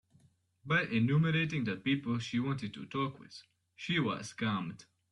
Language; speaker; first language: English; native; English